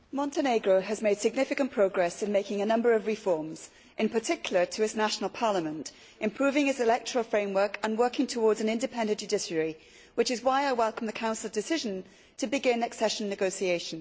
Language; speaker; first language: English; native; English